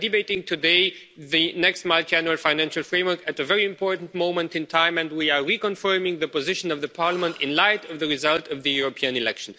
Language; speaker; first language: English; non-native, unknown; Romanian